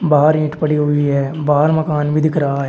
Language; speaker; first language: Hindi; native; Hindi